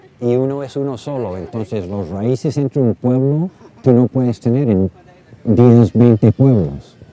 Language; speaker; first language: Spanish; non-native, fluent; English